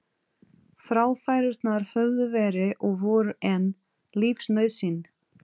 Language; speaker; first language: Icelandic; non-native, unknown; Portuguese